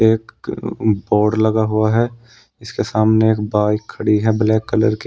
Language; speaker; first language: Hindi; native; Hindi